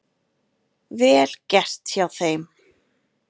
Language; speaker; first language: Icelandic; native; Icelandic